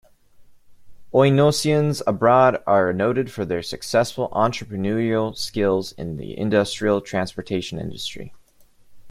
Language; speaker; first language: English; native; English